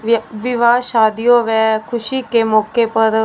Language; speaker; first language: Hindi; non-native, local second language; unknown